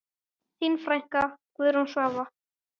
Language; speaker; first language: Icelandic; native; Icelandic